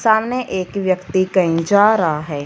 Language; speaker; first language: Hindi; non-native, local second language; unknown